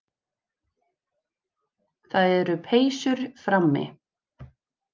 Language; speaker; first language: Icelandic; native; Icelandic